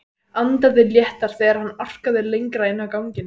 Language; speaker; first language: Icelandic; native; Icelandic